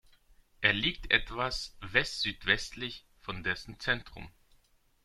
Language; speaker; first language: German; non-native, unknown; Greek